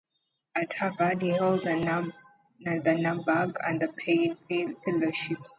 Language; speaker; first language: English; native; English